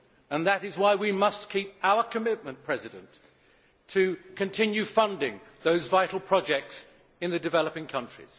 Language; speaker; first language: English; native; English